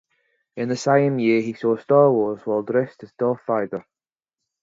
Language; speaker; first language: English; native; English